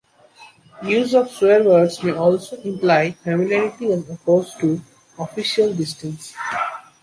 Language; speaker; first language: English; non-native, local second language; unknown